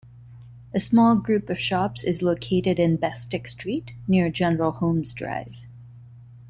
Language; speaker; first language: English; non-native, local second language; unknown